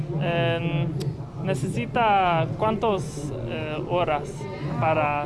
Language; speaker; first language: Spanish; non-native, learner; English